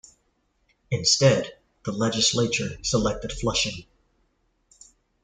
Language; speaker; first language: English; native; English